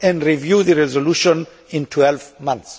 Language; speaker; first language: English; non-native, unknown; Greek